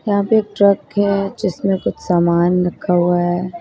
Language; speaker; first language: Hindi; native; Hindi